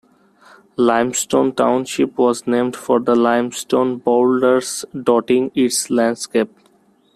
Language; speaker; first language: English; non-native, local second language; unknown